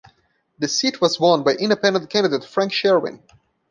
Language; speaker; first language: English; non-native, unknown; Portuguese